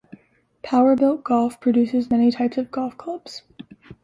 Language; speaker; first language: English; native; English